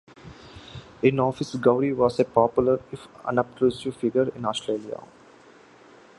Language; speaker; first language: English; non-native, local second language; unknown